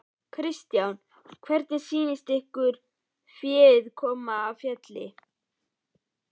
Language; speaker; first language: Icelandic; native; Icelandic